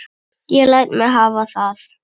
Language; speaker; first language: Icelandic; native; Icelandic